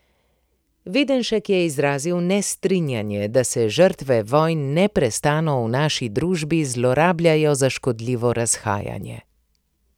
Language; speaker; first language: Slovenian; native; Slovenian